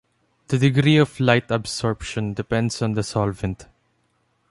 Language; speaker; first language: English; non-native, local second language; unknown